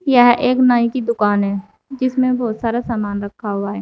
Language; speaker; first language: Hindi; native; Hindi